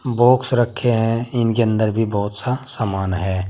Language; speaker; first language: Hindi; native; Hindi